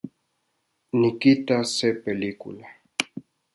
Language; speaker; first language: Central Puebla Nahuatl; non-native, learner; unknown